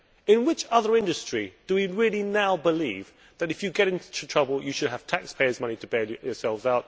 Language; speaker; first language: English; native; English